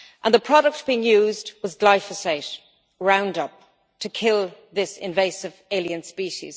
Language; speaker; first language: English; native; English